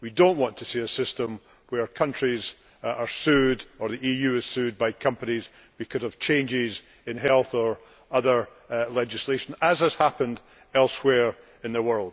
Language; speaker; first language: English; native; English